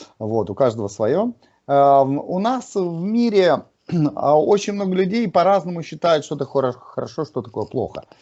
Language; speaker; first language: Russian; native; Russian